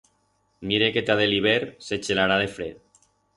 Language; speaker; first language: Aragonese; non-native, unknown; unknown